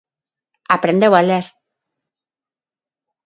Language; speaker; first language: Galician; non-native, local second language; Spanish